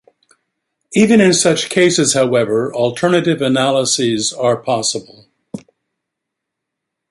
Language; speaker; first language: English; native; English